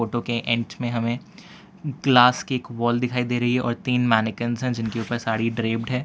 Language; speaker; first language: Hindi; non-native, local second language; Gujarati